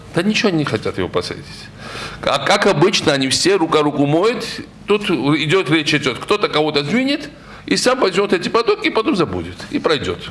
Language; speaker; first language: Russian; non-native, local second language; Georgian